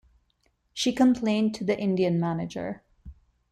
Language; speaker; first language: English; non-native, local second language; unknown